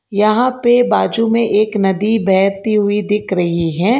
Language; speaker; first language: Hindi; non-native, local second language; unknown